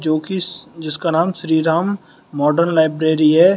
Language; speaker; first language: Hindi; native; Hindi